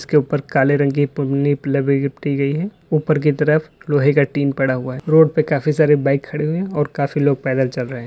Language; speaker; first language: Hindi; native; Hindi